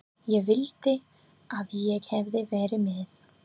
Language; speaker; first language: Icelandic; non-native, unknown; English